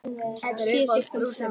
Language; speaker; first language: Icelandic; native; Icelandic